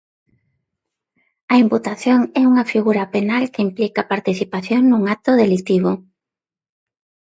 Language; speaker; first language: Galician; non-native, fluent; Spanish